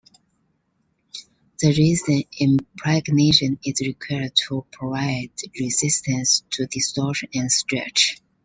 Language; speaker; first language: English; non-native, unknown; Chinese